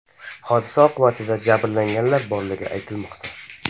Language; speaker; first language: Uzbek; native; Uzbek